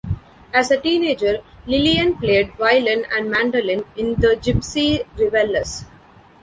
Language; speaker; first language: English; non-native, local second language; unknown